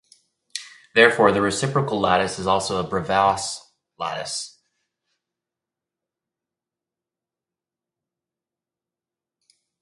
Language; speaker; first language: English; native; English